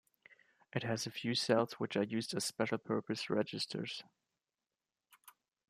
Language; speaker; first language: English; non-native, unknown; German